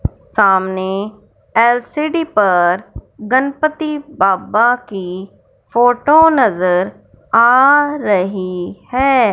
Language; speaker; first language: Hindi; non-native, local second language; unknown